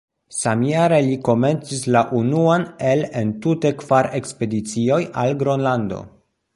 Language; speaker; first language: Esperanto; non-native, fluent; Polish